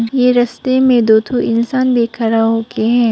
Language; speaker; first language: Hindi; early bilingual, other home language; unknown